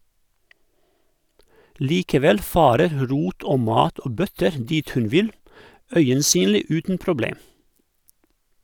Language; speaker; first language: Norwegian; non-native, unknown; Croatian